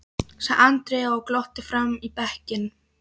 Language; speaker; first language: Icelandic; non-native, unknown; Polish